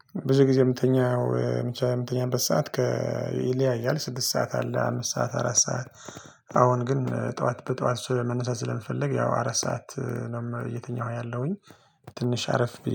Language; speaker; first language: Amharic; non-native, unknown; Tigrinya